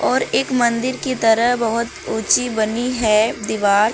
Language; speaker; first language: Hindi; native; Hindi